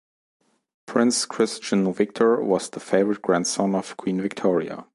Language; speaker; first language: English; non-native, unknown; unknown